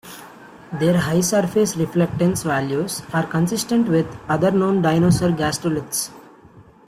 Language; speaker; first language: English; non-native, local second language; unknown